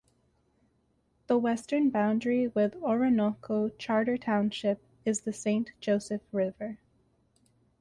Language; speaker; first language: English; native; English